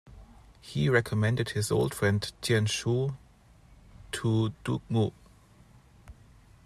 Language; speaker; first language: English; non-native, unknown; German